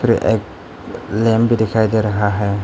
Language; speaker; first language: Hindi; non-native, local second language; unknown